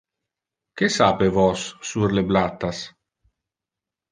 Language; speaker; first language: Interlingua; non-native, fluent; Italian